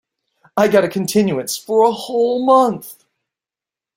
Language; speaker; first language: English; native; English